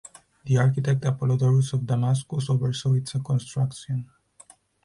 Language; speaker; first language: English; non-native, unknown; Spanish